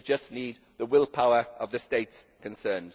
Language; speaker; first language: English; native; English